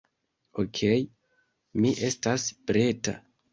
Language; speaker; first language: Esperanto; non-native, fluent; Kinyarwanda